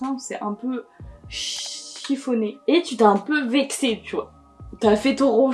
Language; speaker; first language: French; native; French